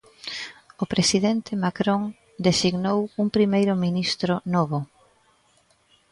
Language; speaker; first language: Galician; native; Galician